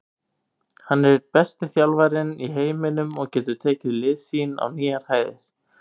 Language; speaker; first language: Icelandic; native; Icelandic